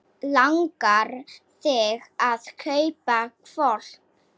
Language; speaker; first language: Icelandic; non-native, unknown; Slovak